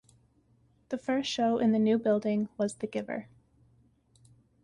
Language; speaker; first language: English; native; English